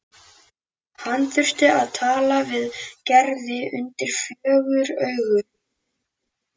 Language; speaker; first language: Icelandic; native; Icelandic